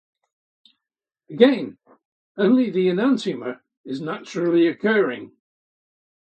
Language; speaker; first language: English; native; English